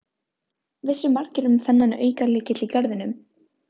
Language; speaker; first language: Icelandic; non-native, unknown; Filipino